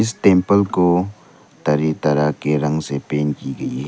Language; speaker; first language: Hindi; non-native, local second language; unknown